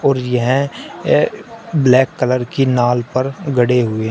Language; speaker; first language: Hindi; native; Hindi